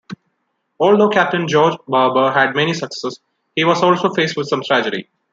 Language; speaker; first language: English; non-native, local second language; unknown